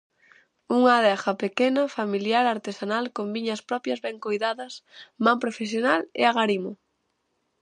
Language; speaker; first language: Galician; native; Galician